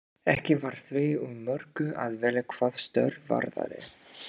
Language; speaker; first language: Icelandic; non-native, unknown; English